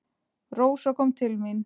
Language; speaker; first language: Icelandic; native; Icelandic